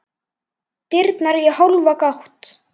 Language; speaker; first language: Icelandic; native; Icelandic